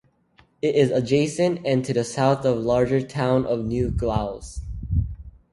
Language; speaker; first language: English; native; English